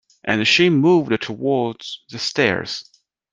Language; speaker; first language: English; non-native, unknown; Chinese